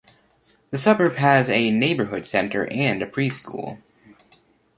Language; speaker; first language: English; native; English